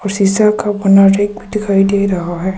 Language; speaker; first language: Hindi; early bilingual, other home language; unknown